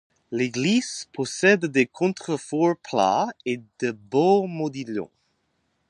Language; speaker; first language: French; non-native, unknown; English